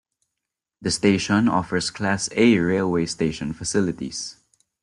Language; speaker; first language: English; non-native, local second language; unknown